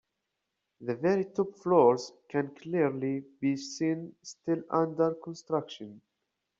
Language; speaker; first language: English; native; English